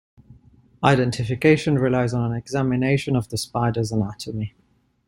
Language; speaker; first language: English; non-native, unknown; Ligurian